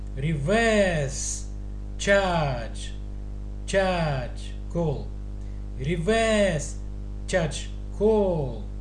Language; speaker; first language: English; non-native, fluent; Russian